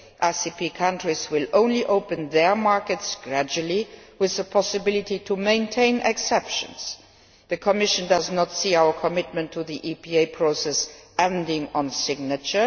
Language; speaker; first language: English; non-native, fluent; Luxembourgish